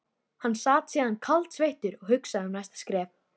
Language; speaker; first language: Icelandic; native; Icelandic